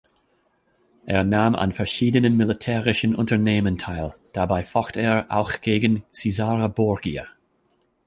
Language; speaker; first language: German; non-native, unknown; English